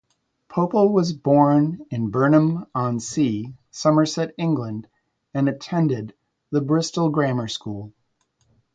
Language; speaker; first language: English; native; English